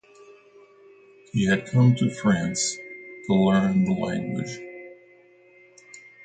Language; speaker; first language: English; native; English